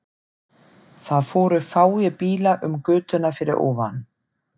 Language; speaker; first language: Icelandic; non-native, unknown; German